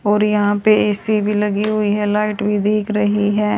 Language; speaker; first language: Hindi; native; Hindi